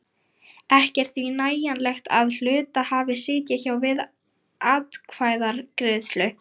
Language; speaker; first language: Icelandic; non-native, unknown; Lithuanian